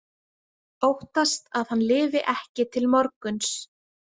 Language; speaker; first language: Icelandic; native; Icelandic